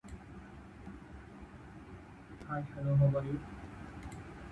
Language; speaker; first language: English; non-native, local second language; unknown